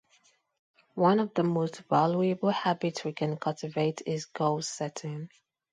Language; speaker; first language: English; non-native, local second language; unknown